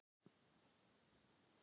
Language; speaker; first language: Icelandic; non-native, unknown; Thai